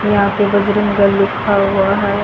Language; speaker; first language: Hindi; native; Hindi